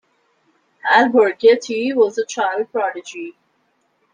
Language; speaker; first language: English; non-native, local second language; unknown